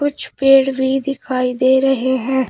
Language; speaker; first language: Hindi; native; Hindi